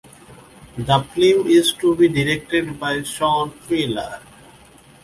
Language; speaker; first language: English; native; English